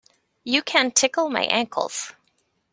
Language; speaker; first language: English; native; English